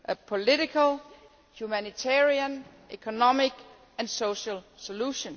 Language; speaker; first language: English; non-native, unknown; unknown